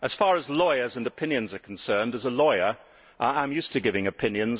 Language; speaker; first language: English; native; English